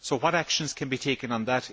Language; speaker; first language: English; native; English